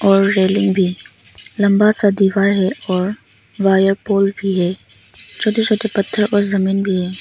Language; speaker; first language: Hindi; non-native, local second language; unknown